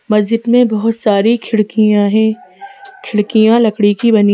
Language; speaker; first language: Hindi; native; Hindi